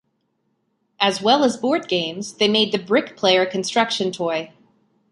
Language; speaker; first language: English; native; English